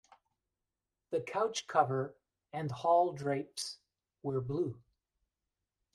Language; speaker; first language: English; native; English